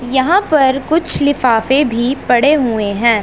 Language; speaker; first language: Hindi; non-native, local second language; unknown